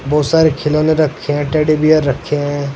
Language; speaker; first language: Hindi; native; Hindi